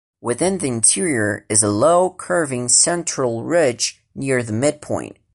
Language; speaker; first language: English; non-native, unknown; Portuguese